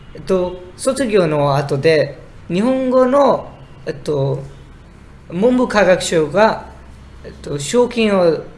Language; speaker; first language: Japanese; non-native, fluent; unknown